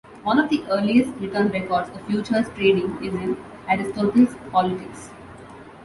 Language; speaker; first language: English; non-native, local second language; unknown